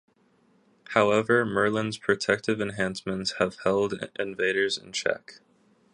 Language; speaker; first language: English; native; English